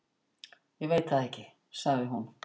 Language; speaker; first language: Icelandic; native; Icelandic